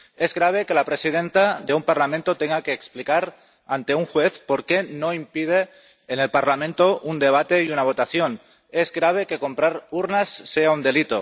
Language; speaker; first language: Spanish; non-native, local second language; Catalan